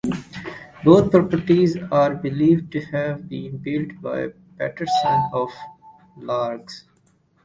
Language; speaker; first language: English; native; English